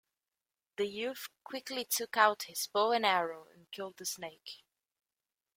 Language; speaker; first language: English; native; English